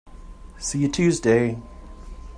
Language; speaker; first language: English; non-native, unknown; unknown